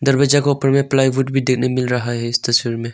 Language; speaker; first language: Hindi; non-native, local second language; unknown